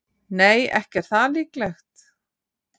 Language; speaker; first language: Icelandic; native; Icelandic